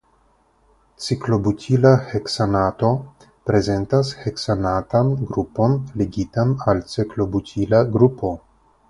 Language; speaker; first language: Esperanto; non-native, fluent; Russian